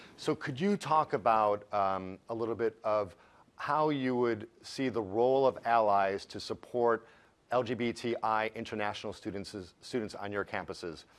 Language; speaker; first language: English; native; English